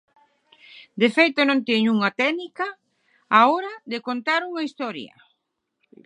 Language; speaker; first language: Galician; native; Galician